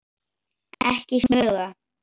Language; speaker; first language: Icelandic; native; Icelandic